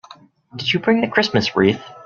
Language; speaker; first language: English; native; English